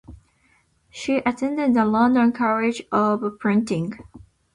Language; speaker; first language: English; non-native, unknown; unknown